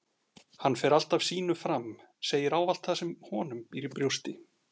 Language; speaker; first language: Icelandic; native; Icelandic